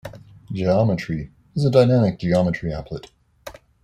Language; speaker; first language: English; native; English